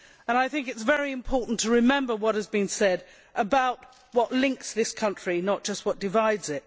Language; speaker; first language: English; native; English